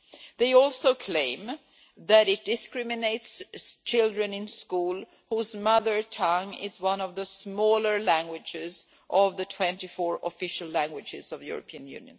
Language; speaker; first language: English; non-native, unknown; Swedish